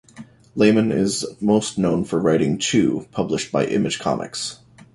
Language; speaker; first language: English; native; English